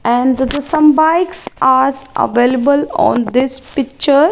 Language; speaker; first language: English; non-native, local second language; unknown